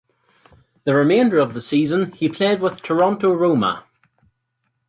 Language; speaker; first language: English; native; English